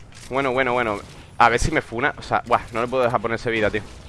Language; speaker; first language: Spanish; native; Spanish